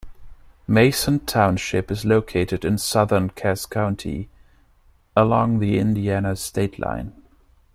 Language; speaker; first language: English; non-native, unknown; German